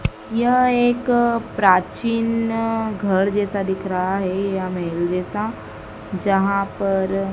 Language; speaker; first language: Hindi; native; Hindi